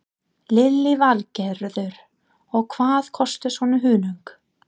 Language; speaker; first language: Icelandic; non-native, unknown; English